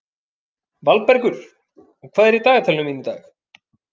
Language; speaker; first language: Icelandic; native; Icelandic